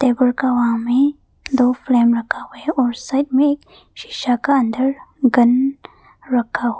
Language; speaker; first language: Hindi; non-native, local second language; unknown